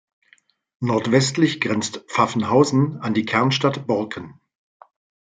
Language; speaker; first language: German; native; German